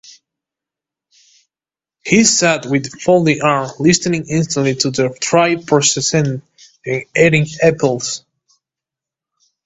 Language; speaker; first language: English; non-native, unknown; Spanish